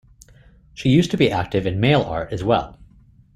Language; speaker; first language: English; native; English